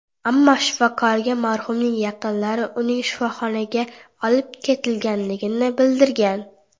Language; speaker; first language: Uzbek; non-native, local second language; Kara-Kalpak